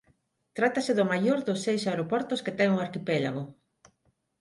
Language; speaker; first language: Galician; non-native, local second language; Spanish